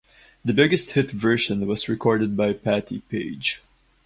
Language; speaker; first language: English; non-native, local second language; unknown